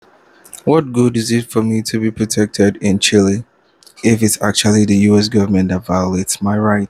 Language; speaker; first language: English; non-native, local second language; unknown